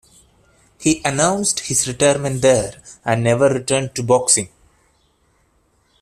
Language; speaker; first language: English; non-native, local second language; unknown